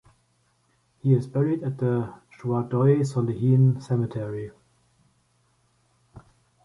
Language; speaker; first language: English; non-native, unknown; German